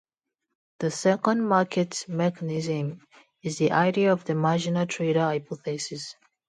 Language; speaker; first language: English; non-native, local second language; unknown